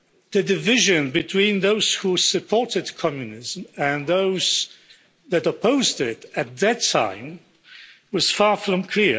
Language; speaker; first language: English; non-native, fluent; Polish